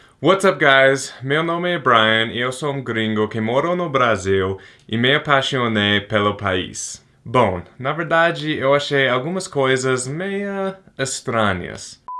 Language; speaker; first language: Portuguese; non-native, fluent; English